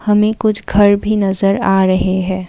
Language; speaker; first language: Hindi; non-native, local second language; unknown